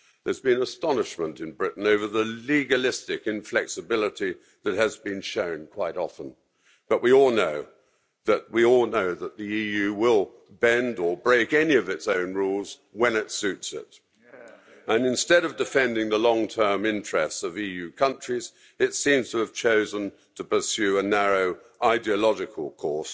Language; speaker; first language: English; native; English